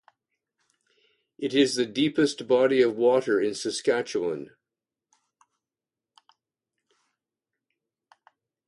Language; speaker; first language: English; native; English